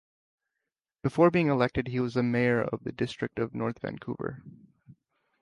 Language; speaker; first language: English; native; English